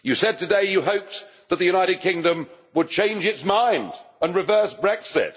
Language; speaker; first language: English; native; English